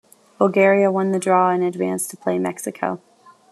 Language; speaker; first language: English; native; English